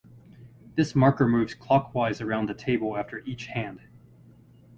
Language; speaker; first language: English; native; English